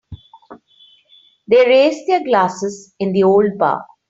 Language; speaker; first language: English; non-native, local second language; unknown